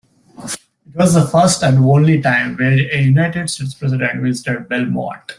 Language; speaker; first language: English; non-native, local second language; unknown